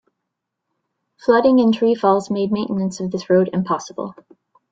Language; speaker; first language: English; native; English